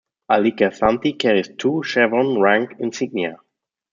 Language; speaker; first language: English; non-native, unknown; German